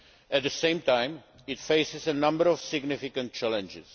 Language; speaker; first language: English; non-native, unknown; Czech